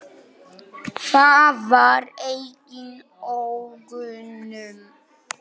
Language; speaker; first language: Icelandic; non-native, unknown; Polish